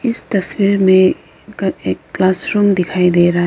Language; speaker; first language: Hindi; non-native, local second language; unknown